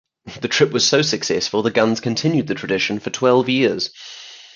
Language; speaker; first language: English; native; English